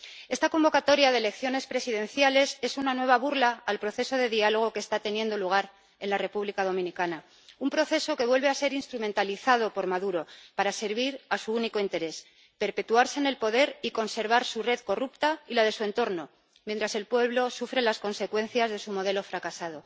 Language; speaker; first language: Spanish; native; Spanish